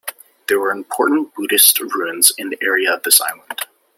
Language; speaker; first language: English; native; English